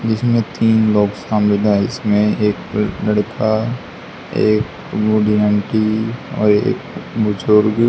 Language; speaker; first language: Hindi; native; Hindi